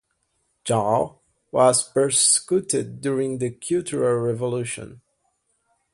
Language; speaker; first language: English; non-native, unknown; Portuguese